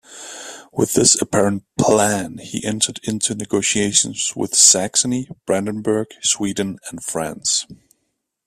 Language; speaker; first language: English; native; English